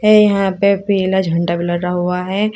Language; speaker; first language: Hindi; native; Hindi